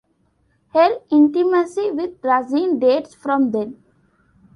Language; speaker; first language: English; non-native, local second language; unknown